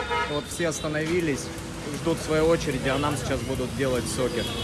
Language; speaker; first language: Russian; native; Russian